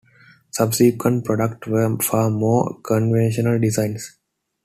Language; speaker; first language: English; non-native, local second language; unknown